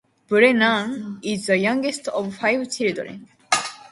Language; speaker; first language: English; non-native, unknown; Japanese